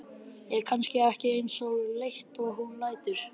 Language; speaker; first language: Icelandic; native; Icelandic